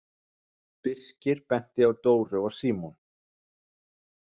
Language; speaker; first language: Icelandic; non-native, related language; Danish